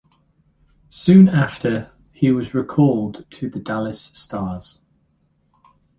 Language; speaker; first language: English; native; English